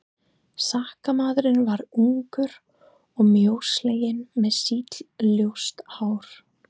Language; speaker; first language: Icelandic; non-native, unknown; English